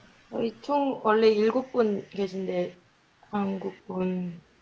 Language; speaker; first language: Korean; native; Korean